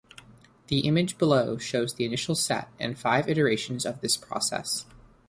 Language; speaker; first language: English; native; English